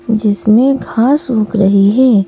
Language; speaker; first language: Hindi; native; Hindi